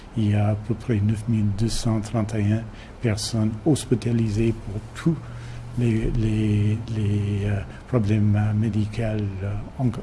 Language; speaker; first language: French; non-native, fluent; English